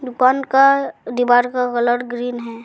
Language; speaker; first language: Hindi; non-native, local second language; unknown